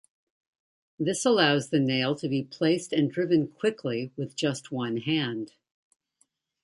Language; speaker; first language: English; native; English